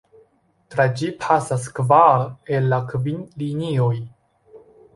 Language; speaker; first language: Esperanto; non-native, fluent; Chinese